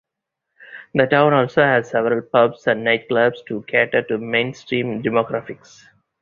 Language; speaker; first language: English; non-native, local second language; Tamil